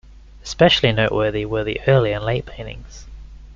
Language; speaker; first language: English; native; English